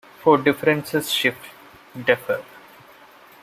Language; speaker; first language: English; non-native, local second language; Malayalam